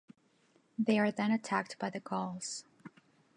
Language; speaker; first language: English; non-native, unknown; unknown